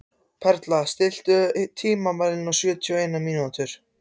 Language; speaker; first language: Icelandic; non-native, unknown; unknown